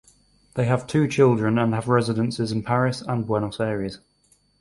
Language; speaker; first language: English; native; English